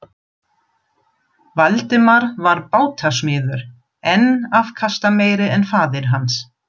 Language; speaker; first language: Icelandic; non-native, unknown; German